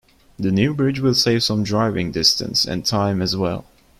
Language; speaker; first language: English; non-native, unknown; Turkish